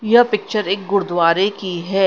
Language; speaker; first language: Hindi; non-native, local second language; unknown